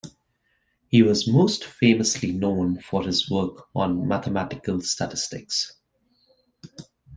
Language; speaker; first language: English; non-native, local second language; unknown